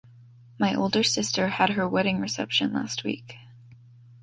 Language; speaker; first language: English; native; English